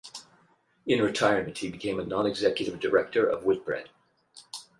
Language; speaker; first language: English; native; English